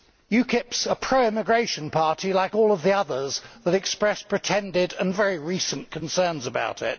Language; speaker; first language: English; native; English